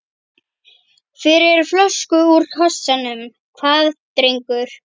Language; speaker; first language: Icelandic; native; Icelandic